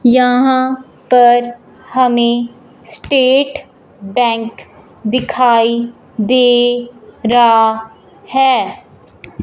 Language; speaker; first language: Hindi; non-native, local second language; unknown